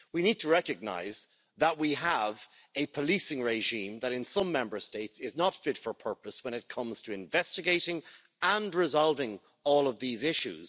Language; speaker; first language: English; native; English